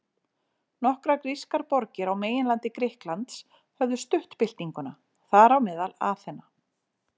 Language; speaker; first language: Icelandic; native; Icelandic